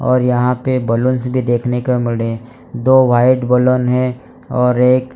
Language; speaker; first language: Hindi; non-native, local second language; Gujarati